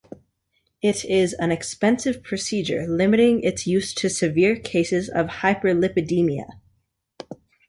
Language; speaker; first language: English; native; English